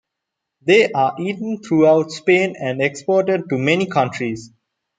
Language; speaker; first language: English; non-native, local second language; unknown